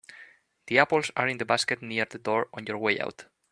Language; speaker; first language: English; native; English